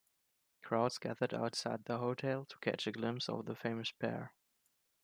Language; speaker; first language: English; non-native, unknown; German